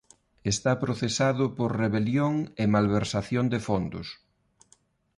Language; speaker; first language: Galician; non-native, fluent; Spanish